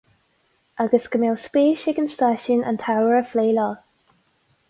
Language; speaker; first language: Irish; non-native, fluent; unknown